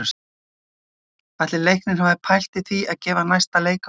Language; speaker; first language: Icelandic; native; Icelandic